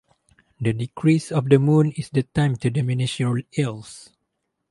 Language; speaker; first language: English; non-native, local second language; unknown